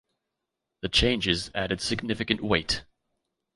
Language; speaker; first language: English; native; English